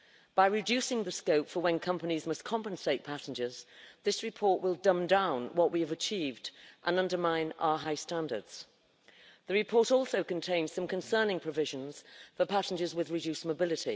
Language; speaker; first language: English; native; English